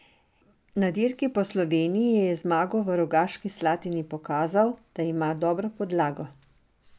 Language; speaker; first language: Slovenian; non-native, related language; Serbian